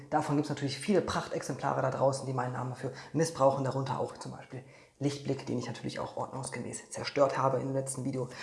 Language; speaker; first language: German; non-native, fluent; Polish